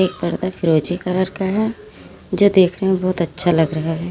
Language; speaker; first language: Hindi; native; Hindi